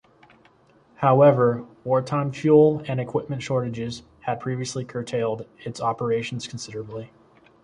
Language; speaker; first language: English; native; English